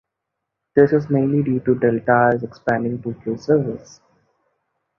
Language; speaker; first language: English; non-native, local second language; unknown